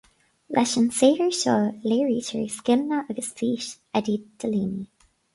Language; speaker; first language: Irish; non-native, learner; English